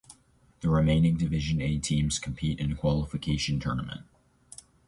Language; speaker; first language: English; native; English